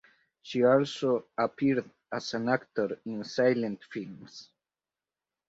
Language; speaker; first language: English; native; English